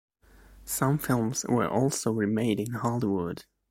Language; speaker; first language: English; native; English